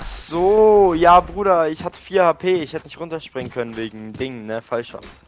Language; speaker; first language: German; native; German